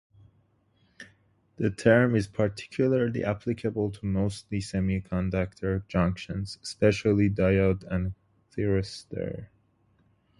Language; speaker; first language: English; native; English